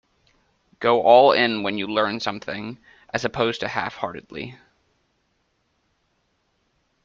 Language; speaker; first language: English; native; English